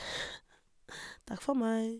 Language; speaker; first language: Norwegian; non-native, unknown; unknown